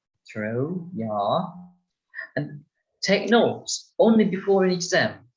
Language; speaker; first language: English; non-native, fluent; Turkish